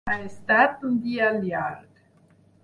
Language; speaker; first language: Catalan; non-native, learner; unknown